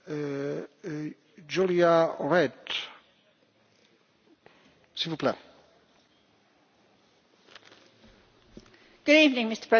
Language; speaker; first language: English; native; English